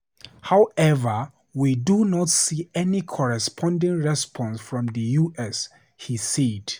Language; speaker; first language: English; non-native, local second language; Hausa